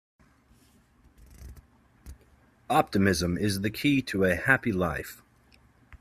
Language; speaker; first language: English; native; English